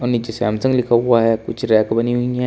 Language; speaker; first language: Hindi; native; Hindi